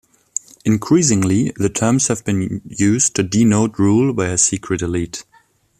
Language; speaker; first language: English; non-native, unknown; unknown